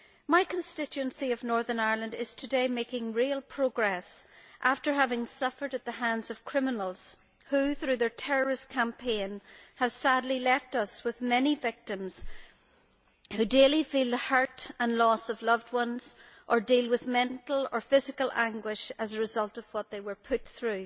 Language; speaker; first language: English; native; English